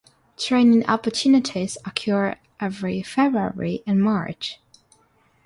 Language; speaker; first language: English; non-native, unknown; Russian